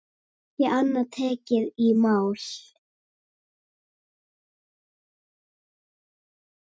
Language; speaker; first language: Icelandic; native; Icelandic